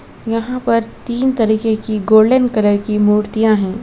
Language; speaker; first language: Hindi; non-native, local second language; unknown